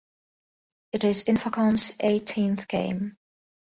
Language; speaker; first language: English; non-native, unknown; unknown